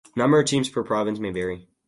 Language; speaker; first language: English; native; English